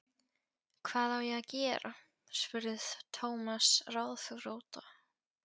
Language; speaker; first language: Icelandic; non-native, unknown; Polish